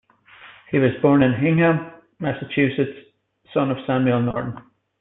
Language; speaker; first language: English; native; English